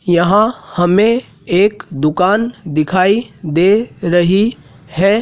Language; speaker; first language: Hindi; native; Hindi